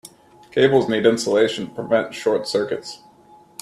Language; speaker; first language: English; native; English